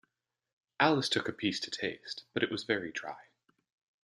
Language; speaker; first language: English; native; English